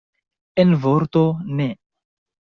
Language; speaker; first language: Esperanto; non-native, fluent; Chinese